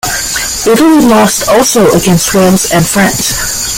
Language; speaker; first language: English; native; English